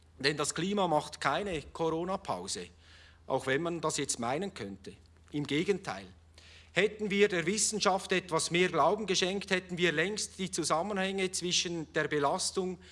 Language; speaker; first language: German; native; German